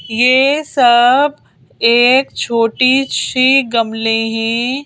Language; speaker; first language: Hindi; native; Hindi